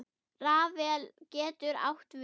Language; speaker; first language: Icelandic; non-native, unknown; German